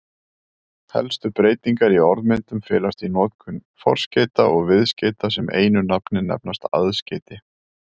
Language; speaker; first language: Icelandic; native; Icelandic